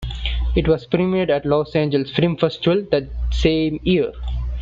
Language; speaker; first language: English; non-native, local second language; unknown